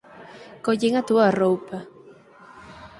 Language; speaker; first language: Galician; native; Galician